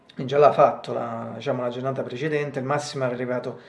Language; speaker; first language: Italian; native; Italian